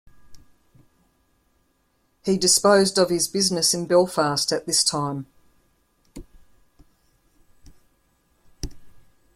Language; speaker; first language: English; native; English